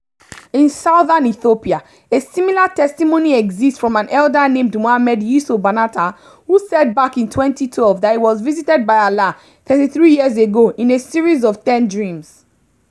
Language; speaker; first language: English; non-native, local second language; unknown